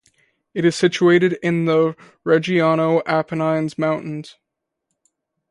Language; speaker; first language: English; native; English